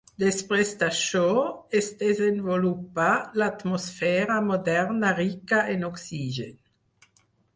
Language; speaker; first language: Catalan; non-native, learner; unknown